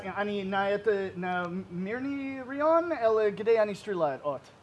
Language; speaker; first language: Russian; non-native, learner; English